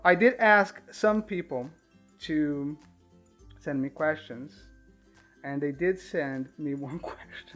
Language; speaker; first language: English; non-native, fluent; Portuguese